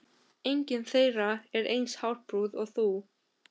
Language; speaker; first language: Icelandic; non-native, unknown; Albanian